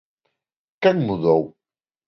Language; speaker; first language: Galician; non-native, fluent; Spanish